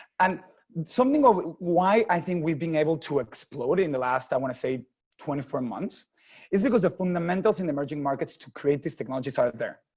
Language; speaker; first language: English; non-native, fluent; Spanish